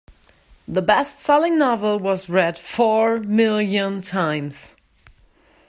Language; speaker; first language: English; non-native, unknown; German